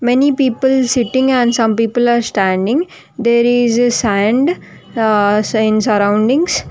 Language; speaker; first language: English; non-native, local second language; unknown